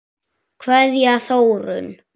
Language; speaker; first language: Icelandic; native; Icelandic